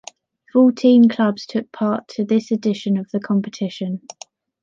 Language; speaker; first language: English; native; English